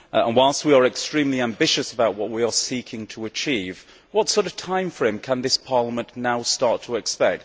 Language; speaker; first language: English; native; English